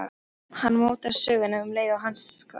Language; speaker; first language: Icelandic; non-native, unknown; Polish